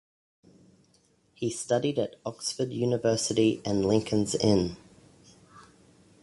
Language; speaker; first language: English; native; English